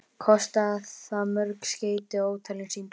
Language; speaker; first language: Icelandic; native; Icelandic